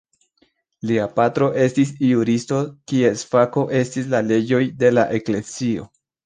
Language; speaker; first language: Esperanto; non-native, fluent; Spanish